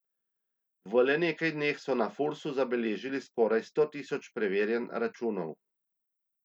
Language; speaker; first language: Slovenian; native; Slovenian